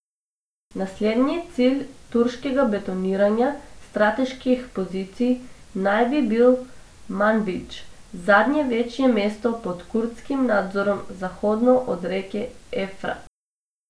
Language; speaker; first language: Slovenian; non-native, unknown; Macedonian